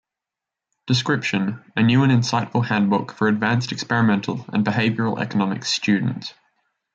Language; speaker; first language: English; native; English